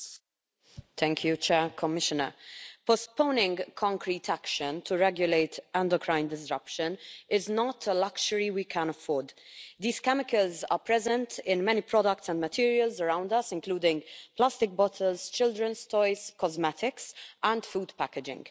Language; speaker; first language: English; non-native, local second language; Maltese